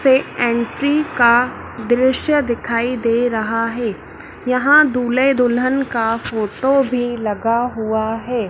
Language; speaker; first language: Hindi; native; Hindi